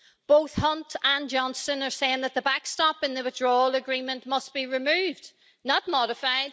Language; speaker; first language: English; native; English